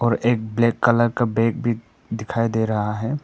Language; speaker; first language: Hindi; non-native, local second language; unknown